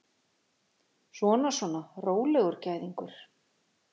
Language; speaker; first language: Icelandic; native; Icelandic